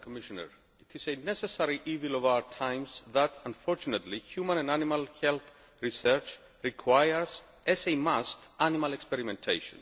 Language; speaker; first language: English; non-native, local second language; Greek